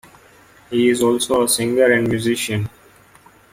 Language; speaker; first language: English; non-native, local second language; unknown